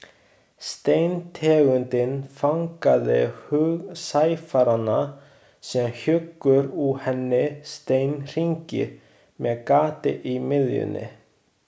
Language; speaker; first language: Icelandic; non-native, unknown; Chinese